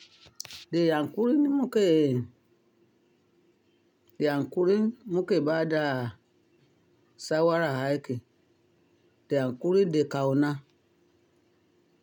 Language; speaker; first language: Hausa; non-native, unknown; Yoruba